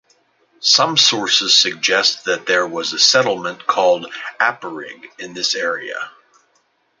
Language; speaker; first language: English; native; English